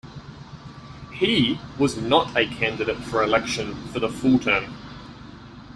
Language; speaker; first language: English; native; English